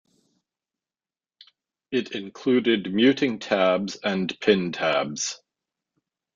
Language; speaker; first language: English; native; English